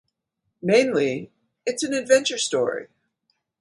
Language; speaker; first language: English; native; English